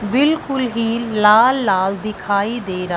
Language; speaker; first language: Hindi; non-native, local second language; Punjabi